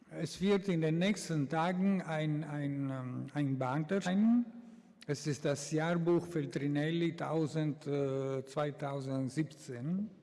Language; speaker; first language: German; non-native, fluent; Italian